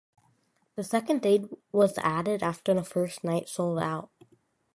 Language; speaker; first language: English; native; English